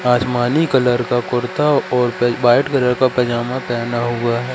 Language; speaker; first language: Hindi; native; Hindi